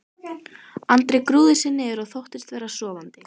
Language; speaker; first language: Icelandic; native; Icelandic